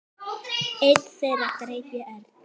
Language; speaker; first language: Icelandic; native; Icelandic